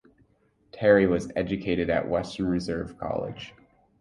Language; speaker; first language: English; native; English